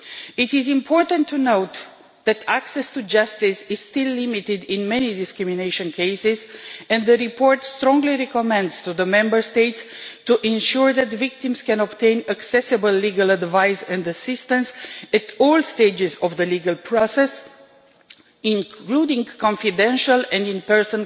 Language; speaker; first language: English; non-native, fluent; Romanian